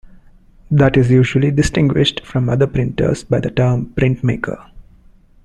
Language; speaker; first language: English; non-native, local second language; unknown